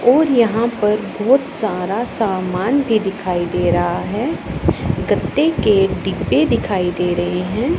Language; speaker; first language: Hindi; non-native, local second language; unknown